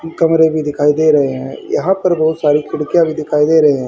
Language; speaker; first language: Hindi; native; Hindi